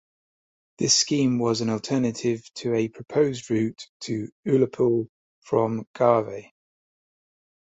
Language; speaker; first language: English; native; English